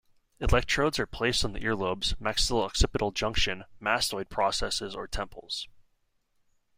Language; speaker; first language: English; native; English